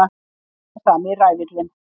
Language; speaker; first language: Icelandic; native; Icelandic